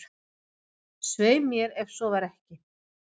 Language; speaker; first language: Icelandic; non-native, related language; Swedish